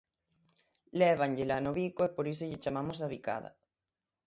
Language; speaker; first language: Galician; native; Galician